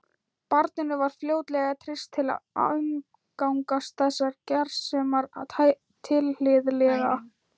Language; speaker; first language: Icelandic; non-native, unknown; Thai